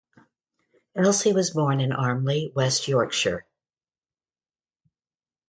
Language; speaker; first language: English; native; English